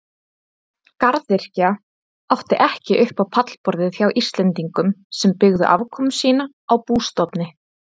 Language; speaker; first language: Icelandic; native; Icelandic